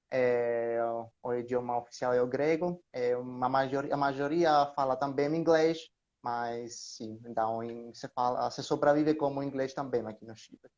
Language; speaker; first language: Portuguese; non-native, learner; Greek